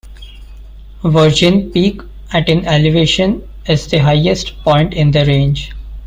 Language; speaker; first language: English; non-native, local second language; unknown